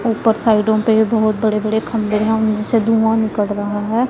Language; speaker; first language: Hindi; non-native, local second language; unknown